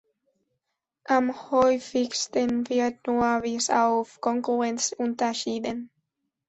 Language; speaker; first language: German; non-native, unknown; Spanish